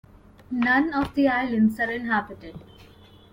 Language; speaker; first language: English; non-native, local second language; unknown